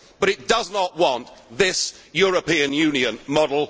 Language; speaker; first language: English; native; English